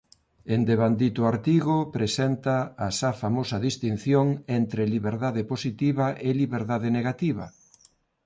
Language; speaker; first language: Galician; non-native, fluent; Spanish